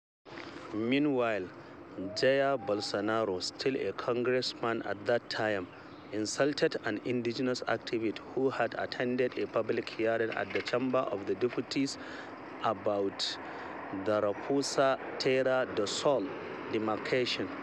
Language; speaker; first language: English; non-native, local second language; Hausa